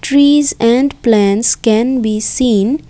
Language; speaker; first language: English; non-native, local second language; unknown